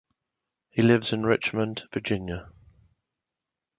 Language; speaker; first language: English; native; English